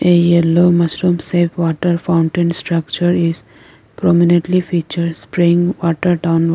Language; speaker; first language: English; non-native, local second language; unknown